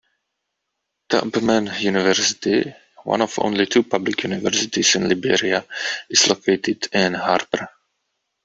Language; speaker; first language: English; non-native, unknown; Czech